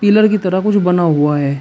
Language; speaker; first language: Hindi; native; Hindi